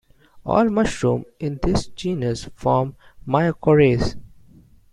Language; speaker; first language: English; non-native, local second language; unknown